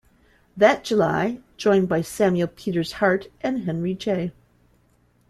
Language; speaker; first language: English; native; English